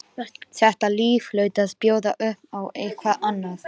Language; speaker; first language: Icelandic; non-native, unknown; Lithuanian